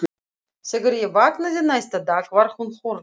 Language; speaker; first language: Icelandic; non-native, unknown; Russian